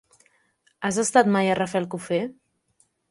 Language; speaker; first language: Catalan; native; Catalan